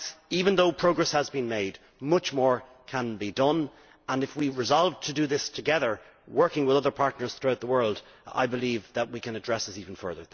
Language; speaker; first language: English; native; English